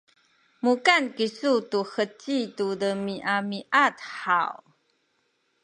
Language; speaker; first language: Sakizaya; non-native, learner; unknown